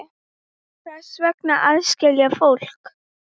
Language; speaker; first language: Icelandic; native; Icelandic